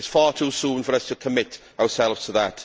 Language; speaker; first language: English; native; English